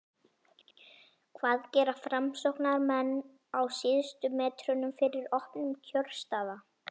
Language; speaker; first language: Icelandic; native; Icelandic